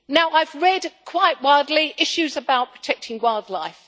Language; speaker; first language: English; native; English